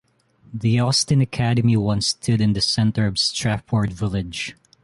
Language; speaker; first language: English; non-native, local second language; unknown